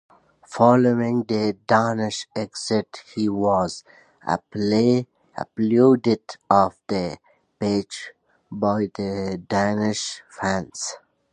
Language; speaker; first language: English; non-native, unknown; Pashto